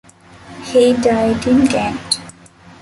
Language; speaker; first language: English; non-native, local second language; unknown